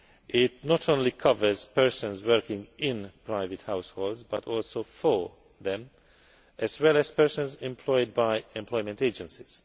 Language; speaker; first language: English; non-native, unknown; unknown